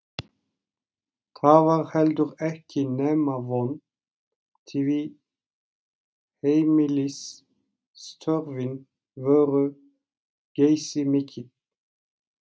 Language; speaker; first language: Icelandic; non-native, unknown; Turkish